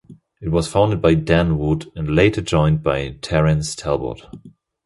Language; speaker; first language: English; non-native, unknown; German